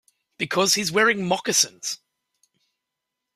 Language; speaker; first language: English; native; English